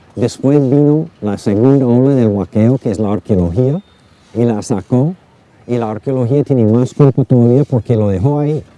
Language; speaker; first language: Spanish; non-native, fluent; English